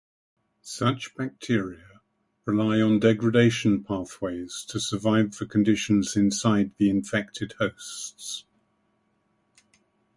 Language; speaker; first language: English; native; English